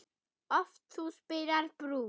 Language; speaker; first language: Icelandic; non-native, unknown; German